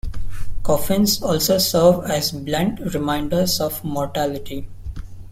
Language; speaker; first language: English; non-native, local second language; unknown